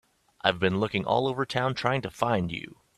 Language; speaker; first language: English; native; English